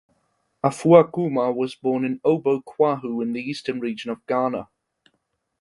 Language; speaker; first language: English; non-native, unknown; German